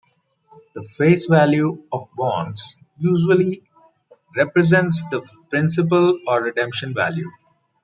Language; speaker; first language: English; non-native, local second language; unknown